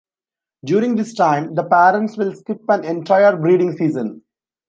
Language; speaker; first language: English; non-native, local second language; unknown